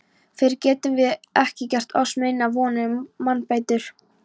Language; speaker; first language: Icelandic; non-native, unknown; Polish